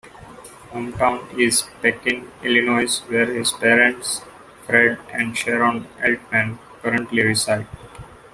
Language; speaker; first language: English; non-native, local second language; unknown